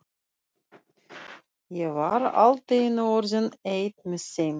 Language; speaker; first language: Icelandic; non-native, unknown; Russian